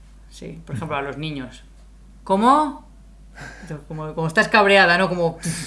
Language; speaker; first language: Spanish; native; Spanish